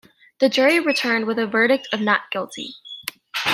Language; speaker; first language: English; native; English